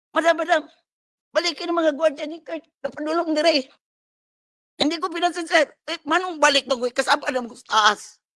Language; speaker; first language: Filipino; non-native, local second language; Cebuano